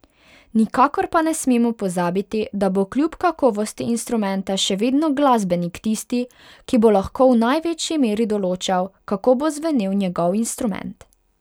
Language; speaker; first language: Slovenian; non-native, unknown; Hungarian